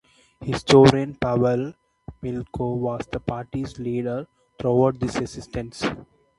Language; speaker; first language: English; non-native, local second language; Malayalam